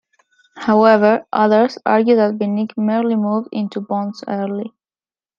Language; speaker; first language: English; non-native, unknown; Spanish